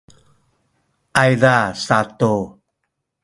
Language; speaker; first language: Sakizaya; native; Sakizaya